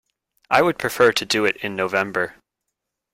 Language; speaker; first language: English; native; English